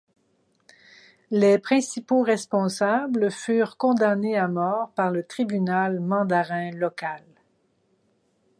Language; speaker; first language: French; native; French